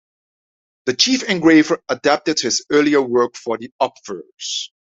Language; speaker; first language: English; non-native, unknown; Dutch